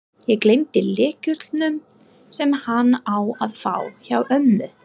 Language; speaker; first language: Icelandic; non-native, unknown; English